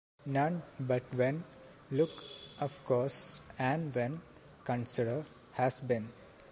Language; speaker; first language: English; non-native, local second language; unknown